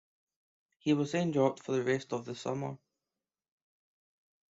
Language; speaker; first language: English; native; English